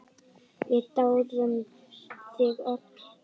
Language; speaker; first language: Icelandic; native; Icelandic